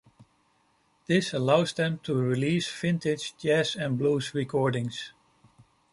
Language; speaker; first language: English; non-native, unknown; Dutch